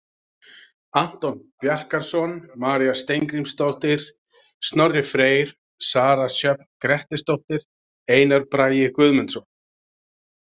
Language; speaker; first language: Icelandic; native; Icelandic